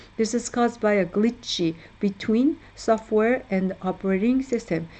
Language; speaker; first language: English; non-native, fluent; Korean